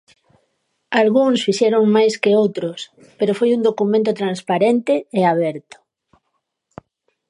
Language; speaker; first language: Galician; native; Galician